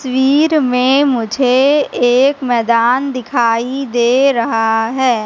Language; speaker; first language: Hindi; native; Hindi